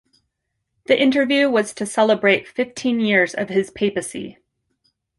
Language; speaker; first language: English; native; English